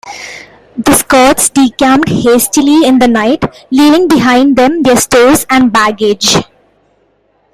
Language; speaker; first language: English; non-native, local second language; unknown